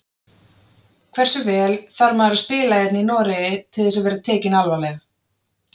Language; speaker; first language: Icelandic; native; Icelandic